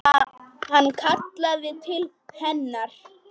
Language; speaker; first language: Icelandic; non-native, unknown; Polish